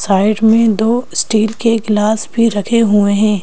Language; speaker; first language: Hindi; native; Hindi